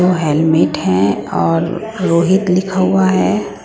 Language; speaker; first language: Hindi; non-native, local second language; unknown